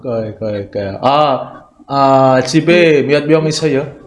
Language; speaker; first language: Korean; non-native, learner; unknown